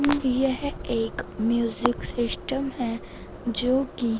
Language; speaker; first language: Hindi; non-native, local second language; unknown